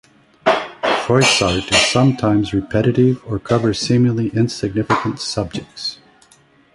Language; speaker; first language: English; native; English